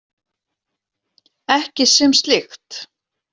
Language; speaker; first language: Icelandic; native; Icelandic